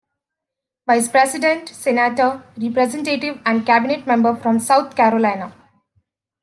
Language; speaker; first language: English; native; English